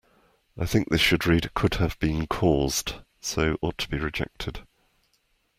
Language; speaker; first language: English; native; English